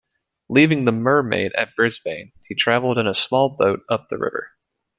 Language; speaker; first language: English; native; English